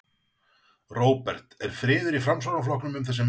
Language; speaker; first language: Icelandic; native; Icelandic